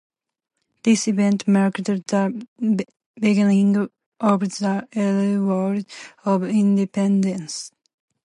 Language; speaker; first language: English; non-native, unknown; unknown